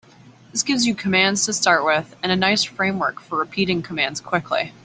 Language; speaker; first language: English; native; English